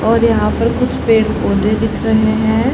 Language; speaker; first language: Hindi; native; Hindi